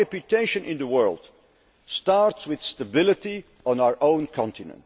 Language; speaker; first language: English; non-native, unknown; Dutch